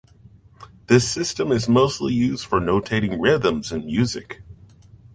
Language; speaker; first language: English; native; English